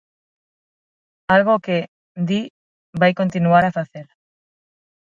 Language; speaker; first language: Galician; non-native, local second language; Spanish